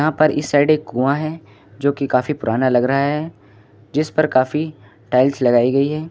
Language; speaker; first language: Hindi; native; Hindi